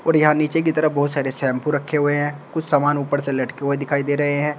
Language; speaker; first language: Hindi; native; Hindi